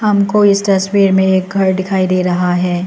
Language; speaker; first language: Hindi; non-native, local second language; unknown